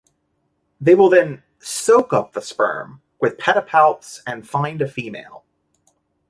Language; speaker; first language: English; native; English